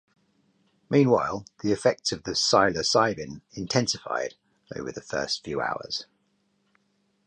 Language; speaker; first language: English; native; English